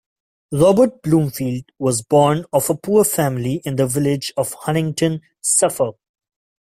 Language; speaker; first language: English; non-native, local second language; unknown